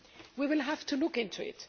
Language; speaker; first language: English; non-native, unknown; German